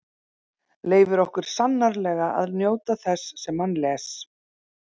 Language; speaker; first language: Icelandic; native; Icelandic